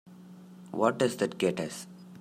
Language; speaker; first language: English; non-native, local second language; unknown